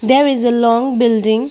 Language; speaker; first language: English; non-native, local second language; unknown